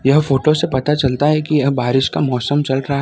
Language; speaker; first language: Hindi; non-native, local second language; Gujarati